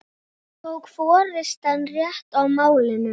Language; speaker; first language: Icelandic; native; Icelandic